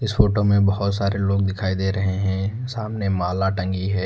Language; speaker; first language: Hindi; native; Hindi